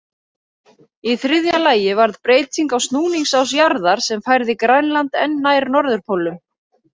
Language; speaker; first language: Icelandic; native; Icelandic